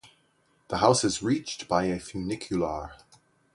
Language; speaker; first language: English; native; English